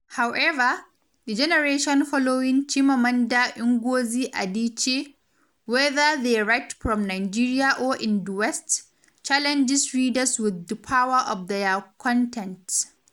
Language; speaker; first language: English; non-native, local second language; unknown